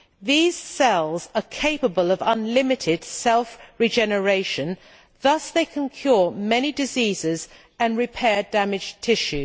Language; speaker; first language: English; native; English